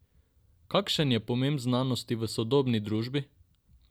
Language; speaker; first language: Slovenian; non-native, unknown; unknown